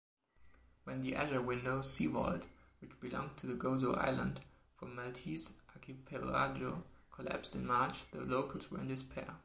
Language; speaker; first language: English; non-native, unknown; German